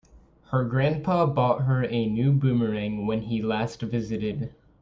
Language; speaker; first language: English; native; English